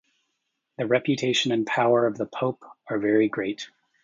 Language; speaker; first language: English; native; English